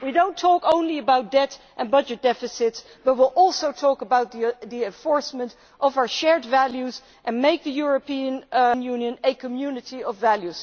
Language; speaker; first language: English; non-native, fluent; Dutch